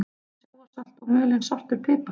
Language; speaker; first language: Icelandic; native; Icelandic